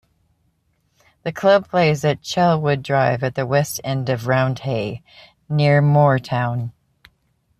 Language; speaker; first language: English; native; English